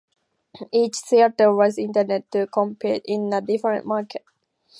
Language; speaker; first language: English; native; English